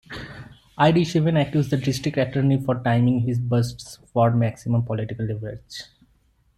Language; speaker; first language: English; non-native, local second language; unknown